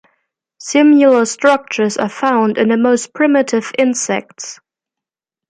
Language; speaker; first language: English; non-native, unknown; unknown